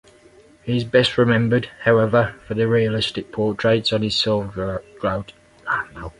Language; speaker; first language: English; native; English